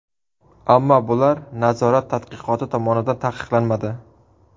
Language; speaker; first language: Uzbek; native; Uzbek